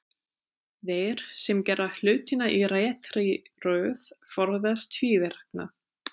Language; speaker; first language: Icelandic; non-native, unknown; German